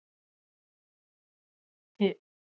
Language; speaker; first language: Icelandic; non-native, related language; Danish